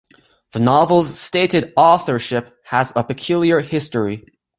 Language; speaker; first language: English; native; English